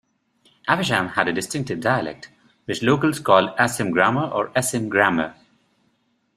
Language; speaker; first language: English; non-native, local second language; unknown